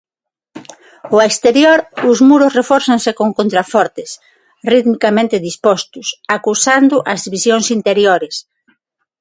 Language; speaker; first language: Galician; non-native, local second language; Spanish